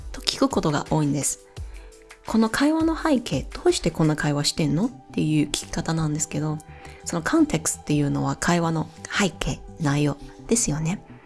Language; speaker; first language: Japanese; non-native, fluent; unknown